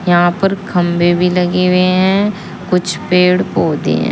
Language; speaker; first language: Hindi; native; Hindi